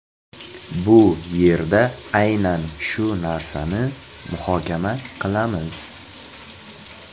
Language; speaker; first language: Uzbek; native; Uzbek